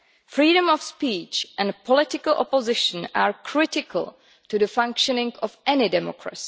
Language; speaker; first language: English; non-native, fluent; Czech